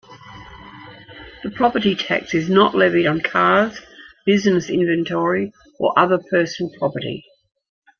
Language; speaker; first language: English; native; English